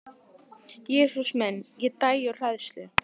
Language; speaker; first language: Icelandic; non-native, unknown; Italian